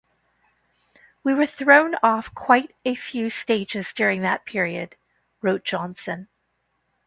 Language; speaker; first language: English; native; English